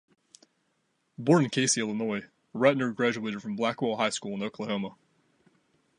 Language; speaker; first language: English; native; English